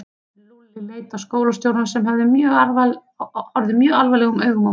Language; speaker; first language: Icelandic; native; Icelandic